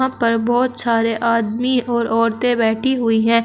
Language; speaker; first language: Hindi; native; Hindi